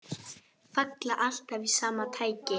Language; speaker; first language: Icelandic; non-native, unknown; Polish